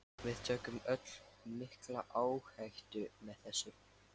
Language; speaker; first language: Icelandic; non-native, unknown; Lithuanian